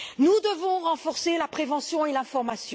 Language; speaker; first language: French; native; French